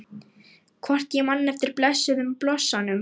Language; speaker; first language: Icelandic; non-native, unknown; Lithuanian